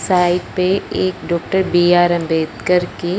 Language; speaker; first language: Hindi; non-native, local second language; Punjabi